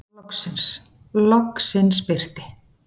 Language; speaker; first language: Icelandic; native; Icelandic